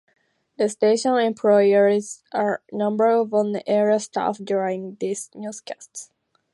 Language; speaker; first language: English; native; English